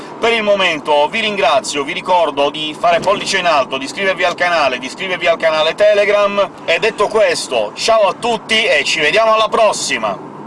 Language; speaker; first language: Italian; native; Italian